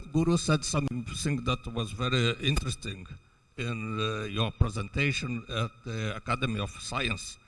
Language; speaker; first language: English; non-native, fluent; Portuguese